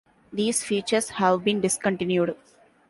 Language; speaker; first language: English; non-native, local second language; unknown